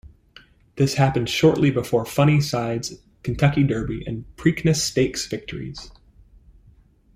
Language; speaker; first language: English; native; English